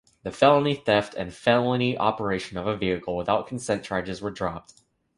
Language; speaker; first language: English; native; English